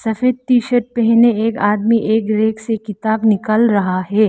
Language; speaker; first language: Hindi; non-native, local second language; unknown